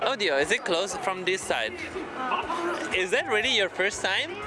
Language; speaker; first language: English; non-native, fluent; Italian